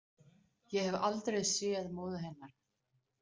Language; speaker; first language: Icelandic; non-native, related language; Danish